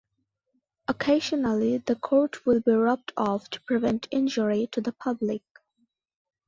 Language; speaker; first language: English; non-native, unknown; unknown